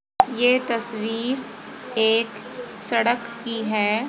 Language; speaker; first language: Hindi; native; Hindi